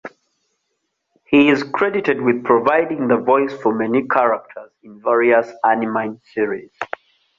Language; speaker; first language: English; non-native, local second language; Ganda